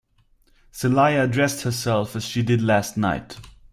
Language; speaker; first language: English; non-native, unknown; German